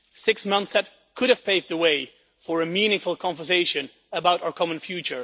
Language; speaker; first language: English; non-native, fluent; Dutch